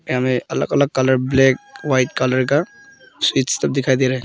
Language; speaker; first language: Hindi; early bilingual, other home language; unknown